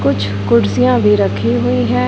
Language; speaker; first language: Hindi; non-native, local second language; Punjabi